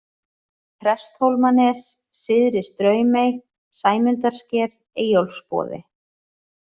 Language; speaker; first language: Icelandic; native; Icelandic